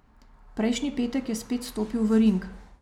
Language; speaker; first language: Slovenian; native; Slovenian